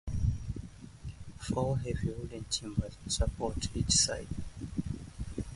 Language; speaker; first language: English; native; English